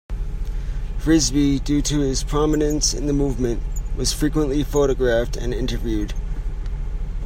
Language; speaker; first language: English; native; English